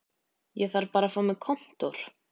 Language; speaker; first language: Icelandic; native; Icelandic